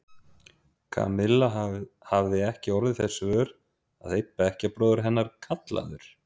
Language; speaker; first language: Icelandic; native; Icelandic